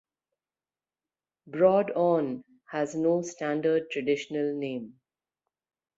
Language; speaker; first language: English; non-native, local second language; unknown